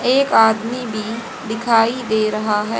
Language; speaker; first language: Hindi; native; Hindi